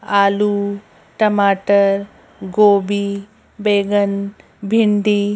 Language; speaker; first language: Hindi; native; Hindi